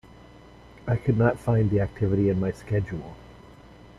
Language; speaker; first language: English; native; English